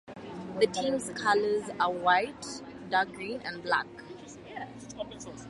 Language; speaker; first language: English; non-native, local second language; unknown